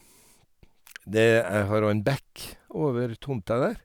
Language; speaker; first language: Norwegian; native; Norwegian